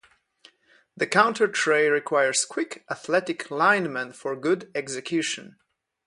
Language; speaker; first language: English; non-native, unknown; Polish